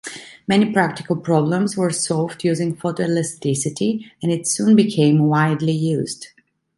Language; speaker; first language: English; non-native, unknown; Italian